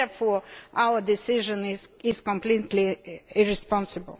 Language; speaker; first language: English; non-native, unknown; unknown